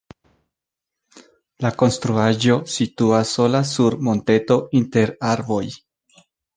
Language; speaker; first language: Esperanto; non-native, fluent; Spanish